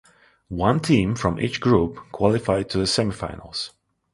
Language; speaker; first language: English; non-native, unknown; Russian